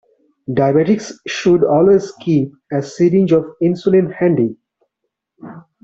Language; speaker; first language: English; non-native, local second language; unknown